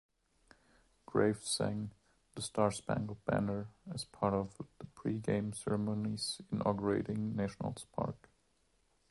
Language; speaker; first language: English; non-native, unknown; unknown